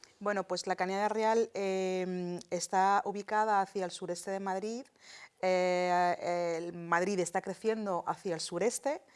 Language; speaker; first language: Spanish; early bilingual, other home language; Arabic